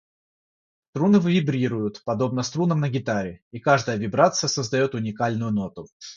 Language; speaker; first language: Russian; non-native, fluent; Georgian